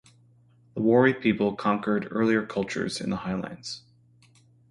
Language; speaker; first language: English; native; English